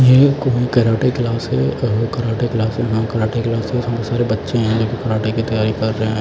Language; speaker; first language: Hindi; non-native, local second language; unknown